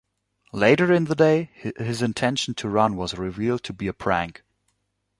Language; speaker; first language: English; non-native, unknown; German